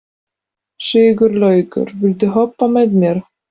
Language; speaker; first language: Icelandic; non-native, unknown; Polish